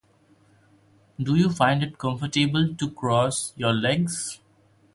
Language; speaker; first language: English; non-native, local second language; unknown